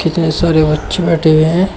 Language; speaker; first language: Hindi; native; Hindi